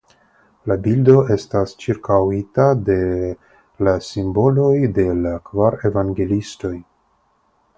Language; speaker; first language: Esperanto; non-native, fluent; Russian